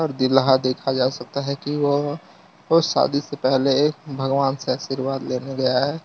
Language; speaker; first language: Hindi; non-native, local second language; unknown